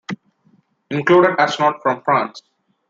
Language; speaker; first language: English; non-native, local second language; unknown